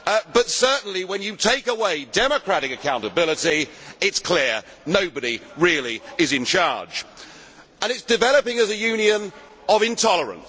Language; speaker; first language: English; native; English